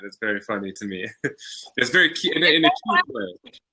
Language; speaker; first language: English; native; English